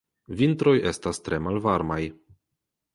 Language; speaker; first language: Esperanto; non-native, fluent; Polish